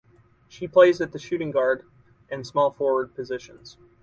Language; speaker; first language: English; native; English